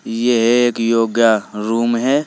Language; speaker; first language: Hindi; native; Hindi